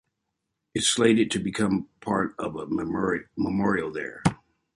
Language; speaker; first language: English; native; English